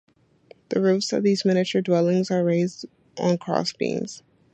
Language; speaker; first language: English; native; English